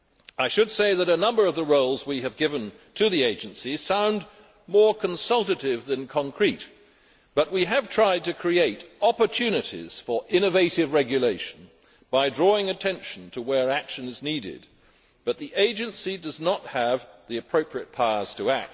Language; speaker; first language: English; native; English